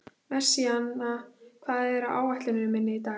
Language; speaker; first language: Icelandic; native; Icelandic